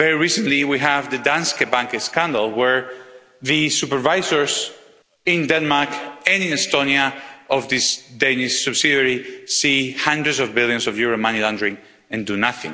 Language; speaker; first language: English; non-native, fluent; Spanish